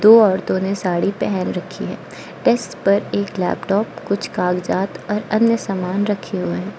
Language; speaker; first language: Hindi; non-native, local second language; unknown